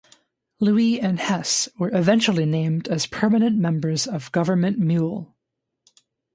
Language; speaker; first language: English; native; English